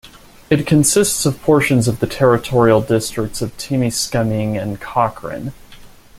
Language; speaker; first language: English; native; English